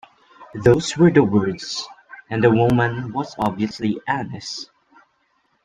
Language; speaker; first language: English; non-native, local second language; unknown